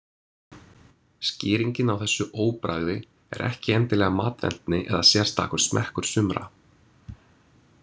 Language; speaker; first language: Icelandic; non-native, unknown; English